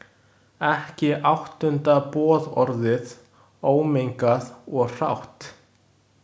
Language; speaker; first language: Icelandic; non-native, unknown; Chinese